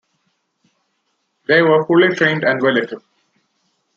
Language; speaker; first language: English; non-native, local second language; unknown